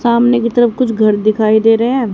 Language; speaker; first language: Hindi; native; Hindi